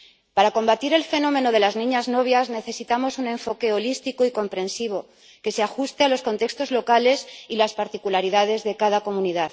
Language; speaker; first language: Spanish; native; Spanish